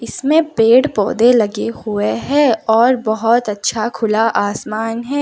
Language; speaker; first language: Hindi; non-native, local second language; Gujarati